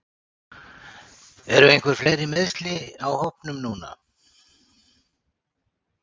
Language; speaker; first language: Icelandic; native; Icelandic